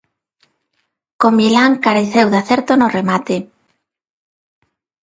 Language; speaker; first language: Galician; non-native, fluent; Spanish